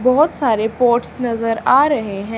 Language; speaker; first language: Hindi; native; Hindi